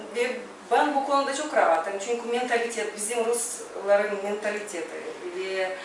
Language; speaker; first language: Turkish; non-native, fluent; Russian